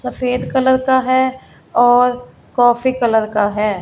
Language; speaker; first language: Hindi; non-native, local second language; Punjabi